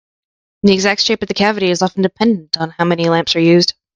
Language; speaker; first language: English; native; English